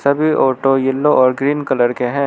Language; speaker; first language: Hindi; non-native, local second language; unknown